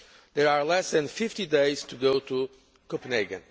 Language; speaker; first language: English; non-native, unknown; Portuguese